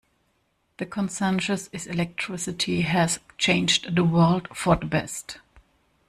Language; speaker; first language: English; non-native, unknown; German